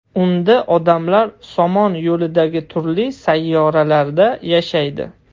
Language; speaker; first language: Uzbek; non-native, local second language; Russian